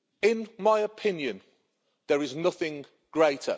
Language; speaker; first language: English; native; English